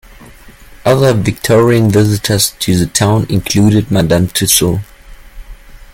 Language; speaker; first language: English; non-native, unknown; German